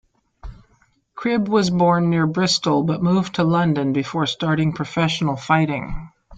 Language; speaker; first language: English; native; English